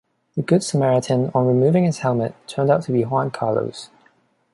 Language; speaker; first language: English; non-native, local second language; Cantonese